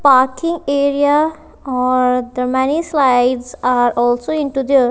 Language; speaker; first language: English; non-native, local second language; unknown